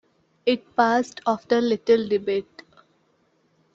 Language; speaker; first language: English; non-native, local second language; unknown